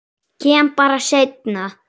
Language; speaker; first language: Icelandic; native; Icelandic